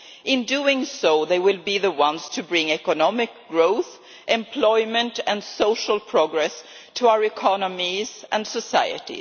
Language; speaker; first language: English; non-native, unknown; Swedish